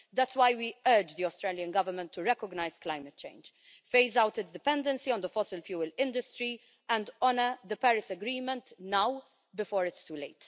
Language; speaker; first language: English; non-native, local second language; Maltese